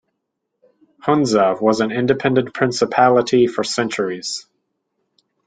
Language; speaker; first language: English; native; English